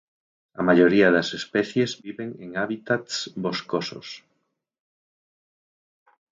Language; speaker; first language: Galician; native; Galician